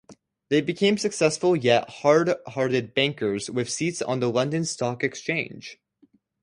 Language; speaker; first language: English; native; English